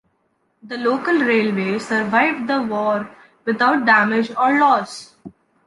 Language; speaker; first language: English; non-native, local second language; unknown